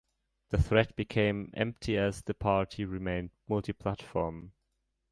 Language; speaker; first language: English; non-native, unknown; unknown